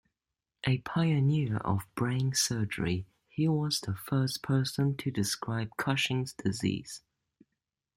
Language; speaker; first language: English; native; English